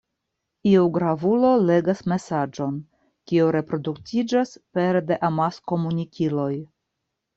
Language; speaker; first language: Esperanto; non-native, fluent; Russian